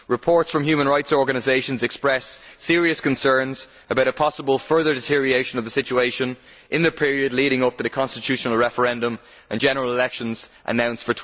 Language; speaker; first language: English; native; English